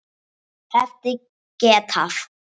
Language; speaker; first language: Icelandic; non-native, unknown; English